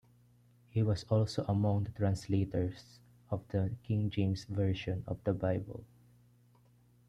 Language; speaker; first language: English; non-native, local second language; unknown